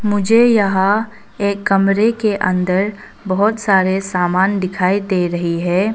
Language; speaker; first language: Hindi; non-native, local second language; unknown